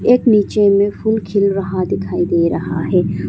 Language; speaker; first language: Hindi; non-native, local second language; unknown